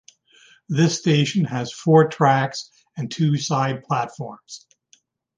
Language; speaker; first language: English; native; English